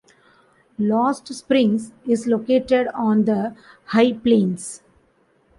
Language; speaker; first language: English; non-native, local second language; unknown